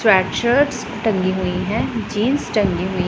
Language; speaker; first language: Hindi; non-native, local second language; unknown